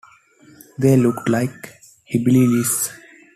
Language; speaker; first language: English; non-native, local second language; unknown